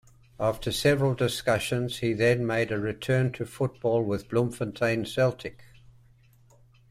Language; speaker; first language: English; native; English